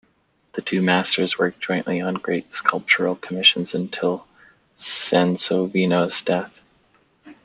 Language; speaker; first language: English; native; English